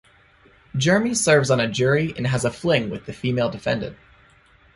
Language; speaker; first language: English; native; English